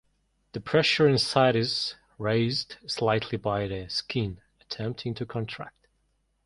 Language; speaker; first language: English; non-native, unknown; Mongolian